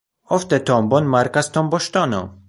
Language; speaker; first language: Esperanto; non-native, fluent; Polish